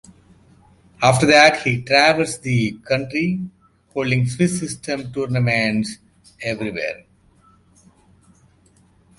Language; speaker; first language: English; non-native, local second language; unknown